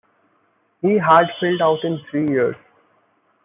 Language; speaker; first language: English; non-native, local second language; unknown